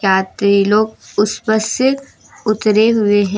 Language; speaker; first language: Hindi; native; Hindi